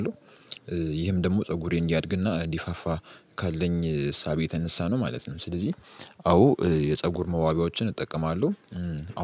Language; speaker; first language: Amharic; native; Amharic